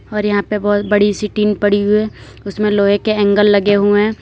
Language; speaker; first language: Hindi; native; Hindi